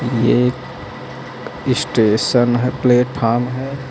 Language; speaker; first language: Hindi; native; Hindi